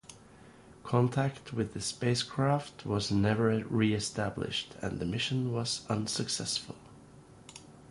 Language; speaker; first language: English; non-native, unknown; Norwegian